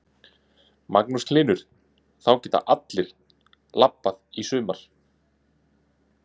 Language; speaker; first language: Icelandic; native; Icelandic